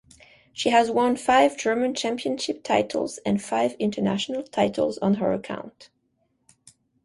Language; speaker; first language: English; non-native, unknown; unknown